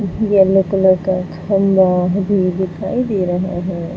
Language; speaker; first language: Hindi; native; Hindi